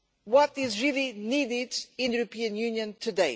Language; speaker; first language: English; non-native, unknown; Portuguese